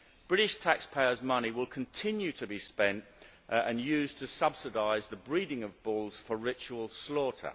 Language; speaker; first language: English; native; English